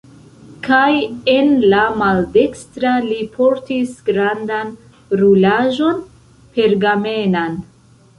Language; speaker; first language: Esperanto; non-native, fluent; Central Kurdish